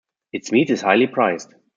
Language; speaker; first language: English; non-native, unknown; German